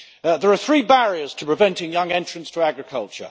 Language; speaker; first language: English; native; English